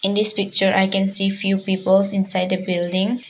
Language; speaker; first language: English; non-native, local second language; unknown